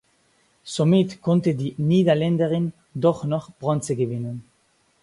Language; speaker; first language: German; non-native, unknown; Basque